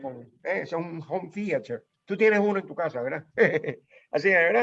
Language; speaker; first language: Spanish; native; Spanish